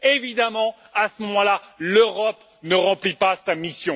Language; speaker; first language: French; native; French